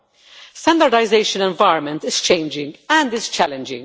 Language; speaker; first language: English; non-native, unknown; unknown